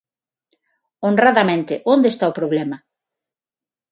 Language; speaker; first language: Galician; non-native, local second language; Spanish